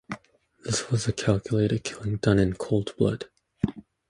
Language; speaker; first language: English; native; English